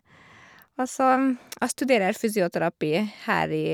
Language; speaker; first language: Norwegian; non-native, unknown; Hungarian